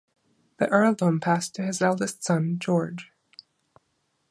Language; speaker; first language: English; non-native, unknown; German